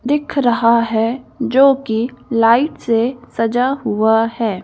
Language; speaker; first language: Hindi; native; Hindi